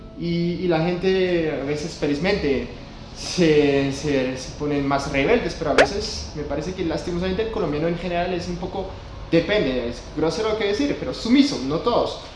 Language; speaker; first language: Spanish; non-native, fluent; French